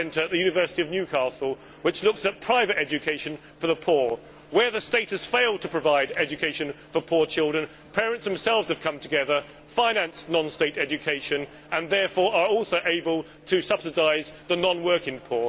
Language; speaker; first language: English; native; English